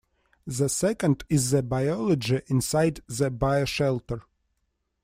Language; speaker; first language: English; non-native, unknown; Russian